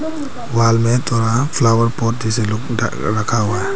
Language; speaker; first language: Hindi; non-native, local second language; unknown